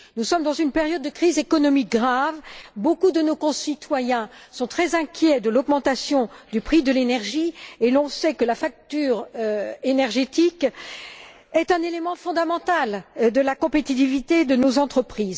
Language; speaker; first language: French; native; French